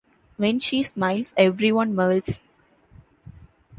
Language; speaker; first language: English; non-native, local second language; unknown